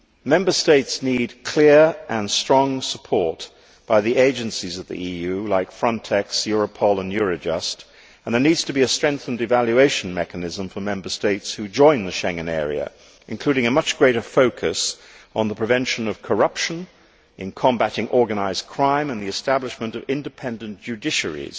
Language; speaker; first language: English; native; English